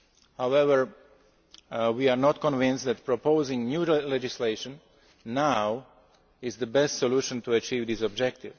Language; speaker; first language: English; non-native, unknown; Slovak